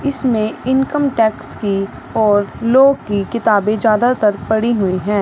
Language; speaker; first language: Hindi; non-native, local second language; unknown